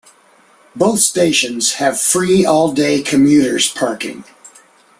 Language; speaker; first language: English; native; English